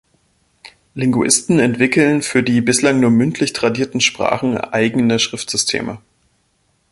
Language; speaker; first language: German; native; German